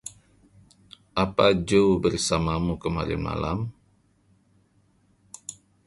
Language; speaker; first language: Indonesian; non-native, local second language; Achinese